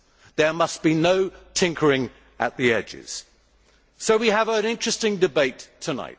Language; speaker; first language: English; native; English